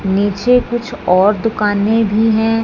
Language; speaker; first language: Hindi; non-native, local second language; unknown